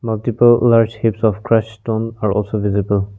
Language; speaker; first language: English; non-native, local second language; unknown